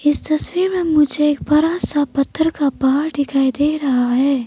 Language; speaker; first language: Hindi; non-native, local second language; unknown